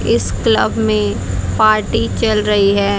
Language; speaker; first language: Hindi; native; Hindi